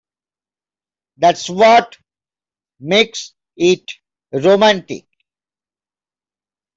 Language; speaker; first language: English; non-native, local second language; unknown